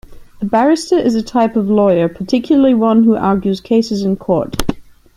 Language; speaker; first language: English; non-native, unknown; German